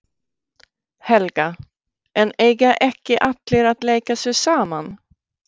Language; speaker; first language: Icelandic; non-native, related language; Swedish